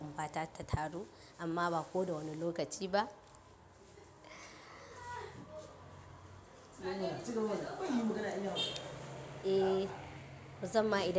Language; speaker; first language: Hausa; non-native, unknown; Yoruba